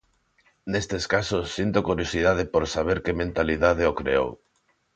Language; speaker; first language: Galician; non-native, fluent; Spanish